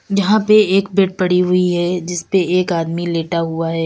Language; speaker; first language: Hindi; native; Hindi